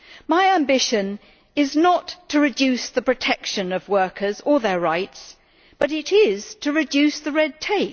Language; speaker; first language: English; native; English